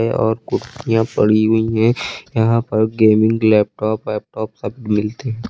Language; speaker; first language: Hindi; native; Hindi